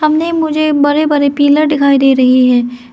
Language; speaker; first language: Hindi; non-native, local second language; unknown